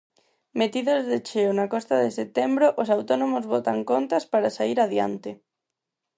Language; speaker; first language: Galician; non-native, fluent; Spanish